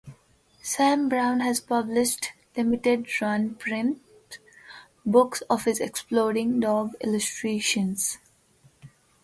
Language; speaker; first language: English; non-native, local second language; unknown